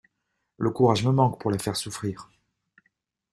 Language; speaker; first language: French; native; French